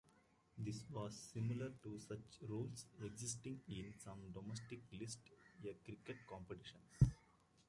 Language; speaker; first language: English; native; English